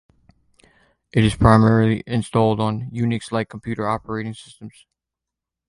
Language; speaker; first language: English; native; English